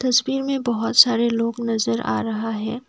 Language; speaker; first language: Hindi; non-native, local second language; Assamese